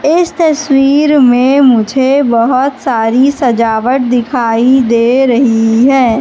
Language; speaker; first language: Hindi; native; Hindi